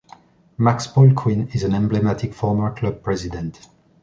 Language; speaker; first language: English; non-native, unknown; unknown